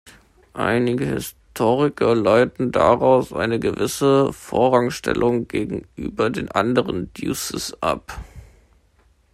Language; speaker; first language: German; native; German